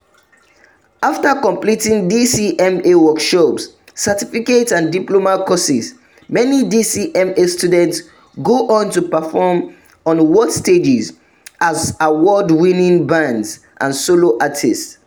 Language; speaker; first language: English; non-native, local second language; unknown